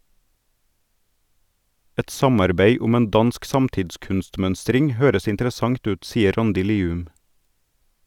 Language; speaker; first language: Norwegian; native; Norwegian